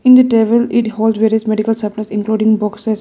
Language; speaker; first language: English; non-native, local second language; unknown